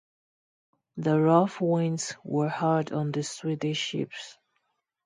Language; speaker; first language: English; non-native, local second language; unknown